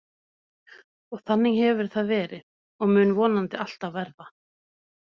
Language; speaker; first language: Icelandic; non-native, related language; Norwegian